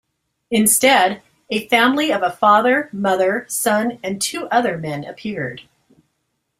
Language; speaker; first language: English; native; English